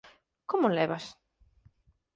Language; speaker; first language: Galician; native; Galician